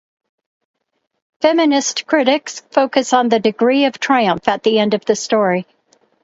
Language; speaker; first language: English; native; English